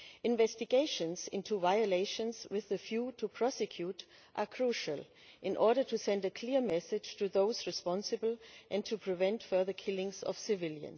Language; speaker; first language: English; non-native, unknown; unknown